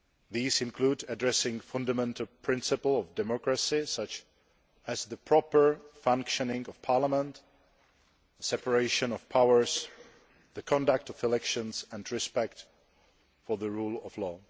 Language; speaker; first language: English; non-native, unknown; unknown